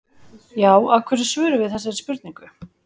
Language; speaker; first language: Icelandic; native; Icelandic